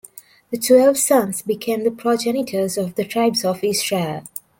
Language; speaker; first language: English; non-native, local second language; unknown